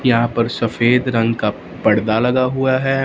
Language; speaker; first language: Hindi; non-native, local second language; Punjabi